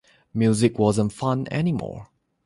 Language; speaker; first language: English; non-native, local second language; Chinese